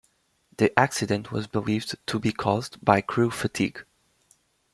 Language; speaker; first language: English; native; English